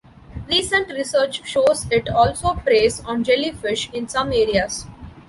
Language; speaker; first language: English; non-native, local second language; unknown